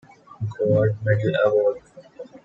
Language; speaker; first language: English; non-native, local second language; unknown